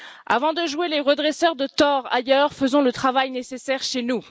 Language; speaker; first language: French; native; French